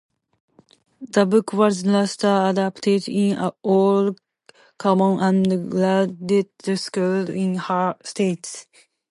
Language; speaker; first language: English; non-native, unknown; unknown